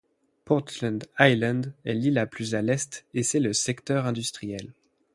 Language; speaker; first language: French; native; French